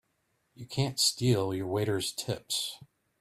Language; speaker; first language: English; native; English